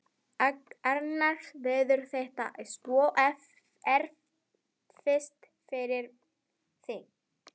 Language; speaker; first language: Icelandic; non-native, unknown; Spanish